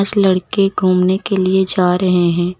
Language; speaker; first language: Hindi; native; Hindi